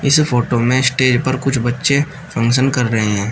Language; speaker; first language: Hindi; native; Hindi